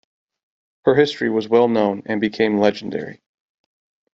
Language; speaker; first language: English; native; English